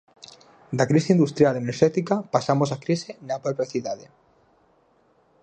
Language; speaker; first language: Galician; native; Galician